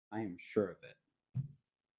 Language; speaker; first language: English; native; English